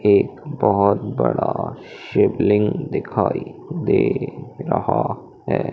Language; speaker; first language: Hindi; native; Hindi